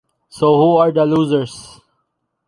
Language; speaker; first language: English; non-native, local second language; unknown